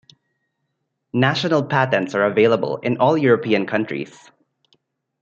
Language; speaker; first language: English; non-native, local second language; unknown